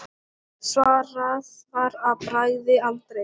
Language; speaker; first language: Icelandic; non-native, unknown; Thai